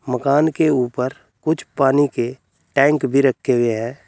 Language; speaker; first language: Hindi; native; Hindi